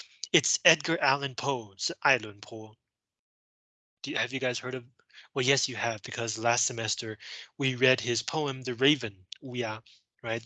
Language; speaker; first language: English; non-native, fluent; Chinese